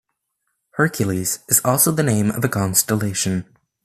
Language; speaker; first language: English; native; English